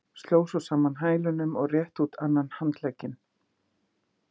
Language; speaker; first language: Icelandic; native; Icelandic